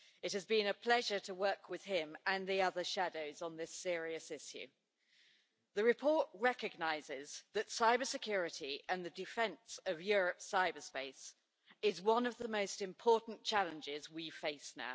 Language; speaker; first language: English; native; English